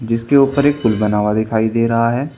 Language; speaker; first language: Hindi; native; Hindi